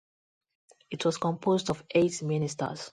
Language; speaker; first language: English; non-native, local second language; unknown